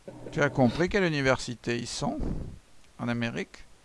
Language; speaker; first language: French; native; French